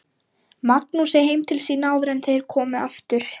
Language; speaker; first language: Icelandic; non-native, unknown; Lithuanian